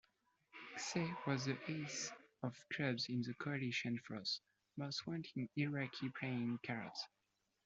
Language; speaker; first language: English; non-native, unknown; French